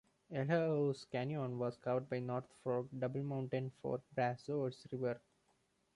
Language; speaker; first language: English; non-native, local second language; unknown